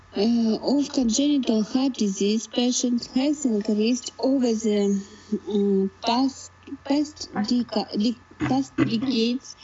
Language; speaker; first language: English; non-native, learner; Russian